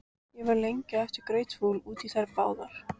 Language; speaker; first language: Icelandic; native; Icelandic